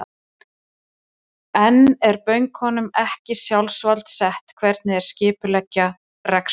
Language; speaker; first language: Icelandic; native; Icelandic